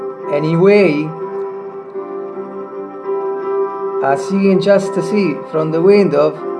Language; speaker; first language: English; non-native, learner; Italian